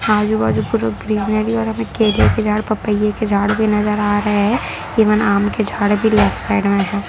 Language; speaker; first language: Hindi; non-native, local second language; Gujarati